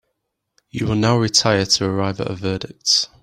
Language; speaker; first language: English; native; English